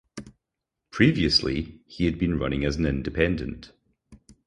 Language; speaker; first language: English; native; English